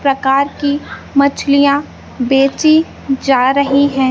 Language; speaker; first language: Hindi; native; Hindi